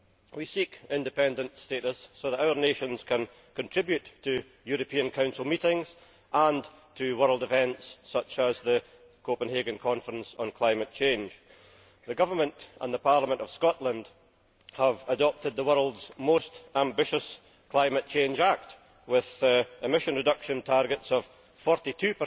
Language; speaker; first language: English; native; English